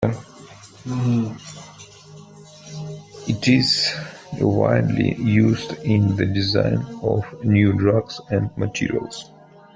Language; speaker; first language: English; non-native, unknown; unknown